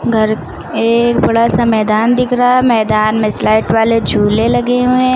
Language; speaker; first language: Hindi; native; Hindi